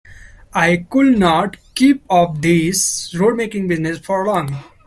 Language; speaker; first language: English; non-native, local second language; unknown